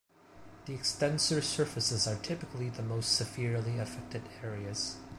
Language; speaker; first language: English; non-native, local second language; Cantonese